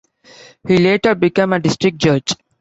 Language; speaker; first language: English; non-native, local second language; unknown